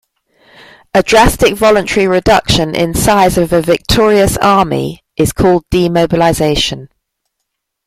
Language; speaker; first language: English; native; English